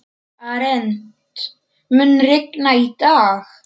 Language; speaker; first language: Icelandic; non-native, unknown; Polish